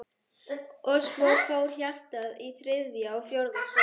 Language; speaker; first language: Icelandic; non-native, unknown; German